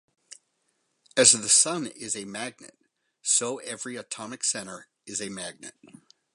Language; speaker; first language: English; native; English